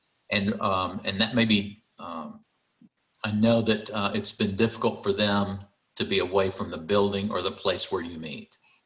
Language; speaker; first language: English; native; English